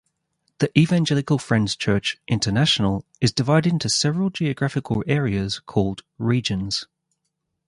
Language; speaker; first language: English; native; English